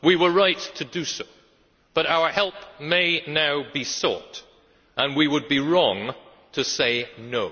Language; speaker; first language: English; native; English